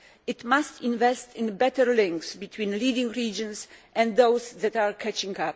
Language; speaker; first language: English; non-native, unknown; Polish